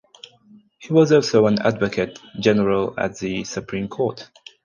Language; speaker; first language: English; non-native, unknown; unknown